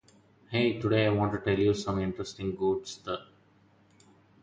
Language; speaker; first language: English; non-native, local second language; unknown